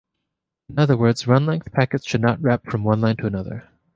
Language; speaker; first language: English; native; English